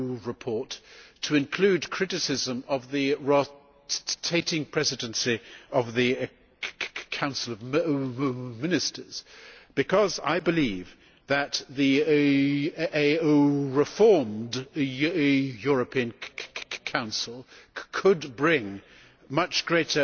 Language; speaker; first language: English; native; English